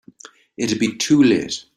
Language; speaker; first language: English; native; English